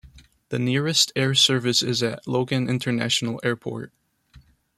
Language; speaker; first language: English; non-native, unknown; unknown